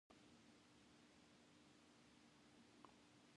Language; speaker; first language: English; non-native, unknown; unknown